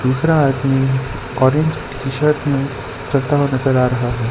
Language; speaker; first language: Hindi; non-native, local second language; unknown